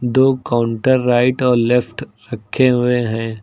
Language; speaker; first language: Hindi; native; Hindi